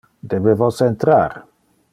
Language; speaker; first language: Interlingua; non-native, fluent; Dutch